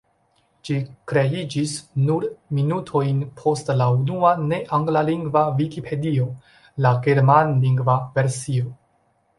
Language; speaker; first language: Esperanto; non-native, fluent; Chinese